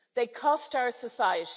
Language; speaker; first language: English; native; English